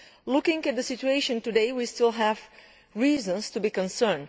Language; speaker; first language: English; non-native, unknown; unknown